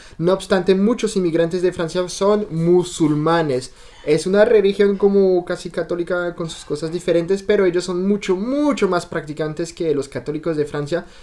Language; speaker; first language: Spanish; non-native, fluent; French